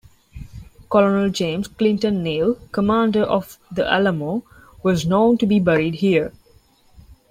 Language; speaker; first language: English; non-native, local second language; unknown